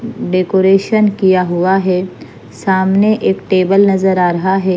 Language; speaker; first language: Hindi; non-native, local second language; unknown